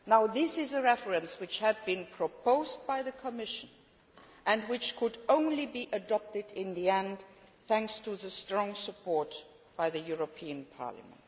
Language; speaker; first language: English; non-native, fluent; Luxembourgish